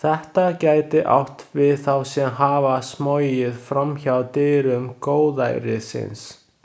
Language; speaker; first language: Icelandic; non-native, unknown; Chinese